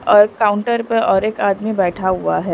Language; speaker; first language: Hindi; non-native, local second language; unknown